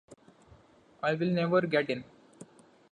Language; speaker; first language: English; non-native, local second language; Marathi